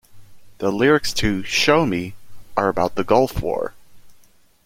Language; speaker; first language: English; native; English